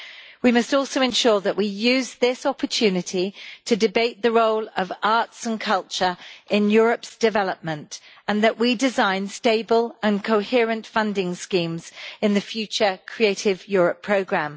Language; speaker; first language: English; native; English